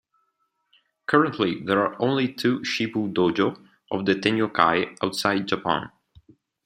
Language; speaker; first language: English; non-native, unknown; Italian